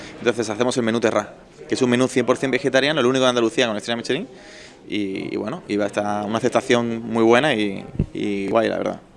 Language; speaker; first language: Spanish; native; Spanish